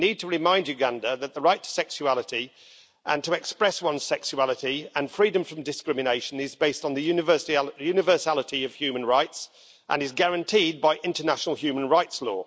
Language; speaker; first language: English; native; English